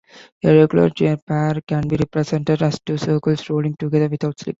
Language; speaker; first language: English; non-native, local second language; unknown